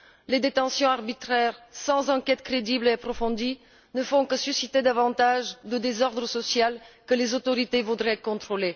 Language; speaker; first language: French; non-native, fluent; Bulgarian